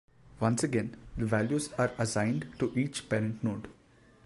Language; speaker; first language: English; non-native, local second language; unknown